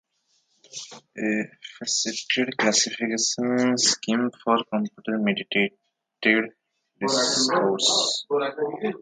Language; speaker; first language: English; non-native, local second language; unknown